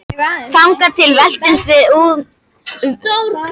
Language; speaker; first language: Icelandic; native; Icelandic